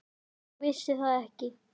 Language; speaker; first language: Icelandic; native; Icelandic